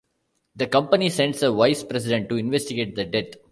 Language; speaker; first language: English; non-native, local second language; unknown